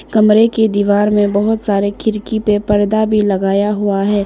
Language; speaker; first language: Hindi; non-native, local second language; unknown